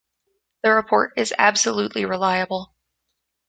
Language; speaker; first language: English; native; English